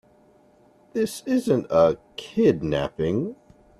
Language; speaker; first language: English; native; English